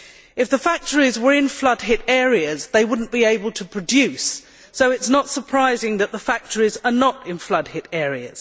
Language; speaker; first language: English; native; English